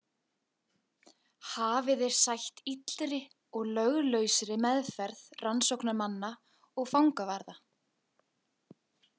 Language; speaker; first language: Icelandic; native; Icelandic